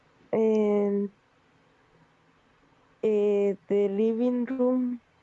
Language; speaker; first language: English; non-native, learner; Spanish